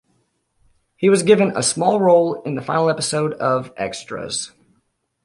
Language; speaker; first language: English; native; English